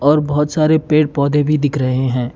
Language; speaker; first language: Hindi; non-native, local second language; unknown